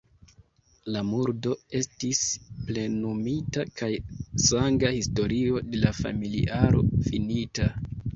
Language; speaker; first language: Esperanto; non-native, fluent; Kinyarwanda